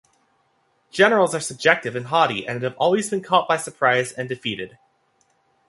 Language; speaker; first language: English; native; English